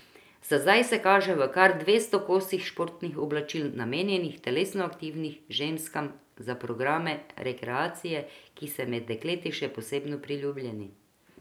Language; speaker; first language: Slovenian; non-native, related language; Croatian